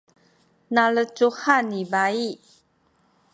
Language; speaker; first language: Sakizaya; non-native, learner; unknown